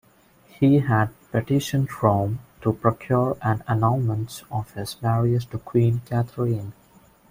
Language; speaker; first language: English; non-native, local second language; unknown